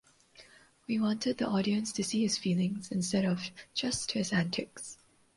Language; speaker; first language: English; non-native, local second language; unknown